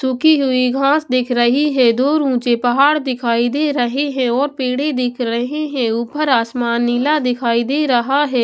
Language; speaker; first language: Hindi; non-native, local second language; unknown